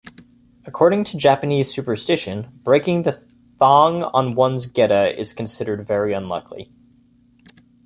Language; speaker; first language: English; native; English